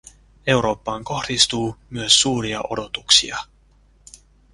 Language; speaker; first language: Finnish; non-native, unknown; Estonian